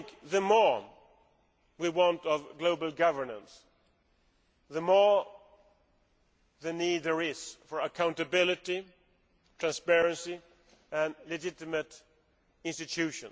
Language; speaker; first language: English; non-native, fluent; Swedish